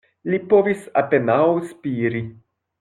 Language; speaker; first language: Esperanto; non-native, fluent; French